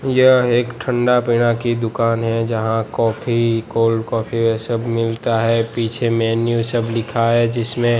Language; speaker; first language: Hindi; non-native, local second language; Gujarati